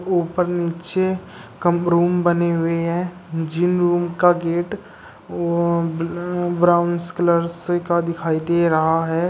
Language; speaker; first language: Hindi; native; Hindi